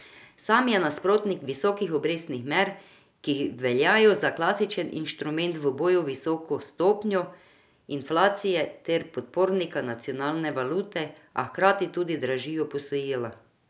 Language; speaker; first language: Slovenian; non-native, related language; Croatian